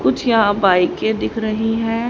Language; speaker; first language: Hindi; native; Hindi